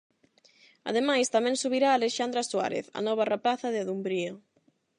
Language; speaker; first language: Galician; non-native, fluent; Spanish